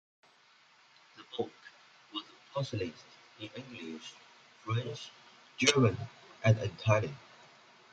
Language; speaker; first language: English; non-native, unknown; Chinese